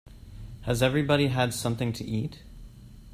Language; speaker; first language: English; native; English